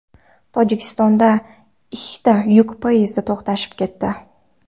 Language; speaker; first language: Uzbek; non-native, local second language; Kara-Kalpak